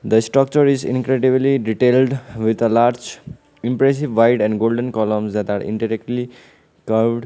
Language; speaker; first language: English; non-native, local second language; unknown